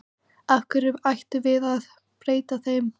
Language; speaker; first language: Icelandic; native; Icelandic